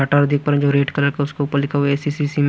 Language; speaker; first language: Hindi; non-native, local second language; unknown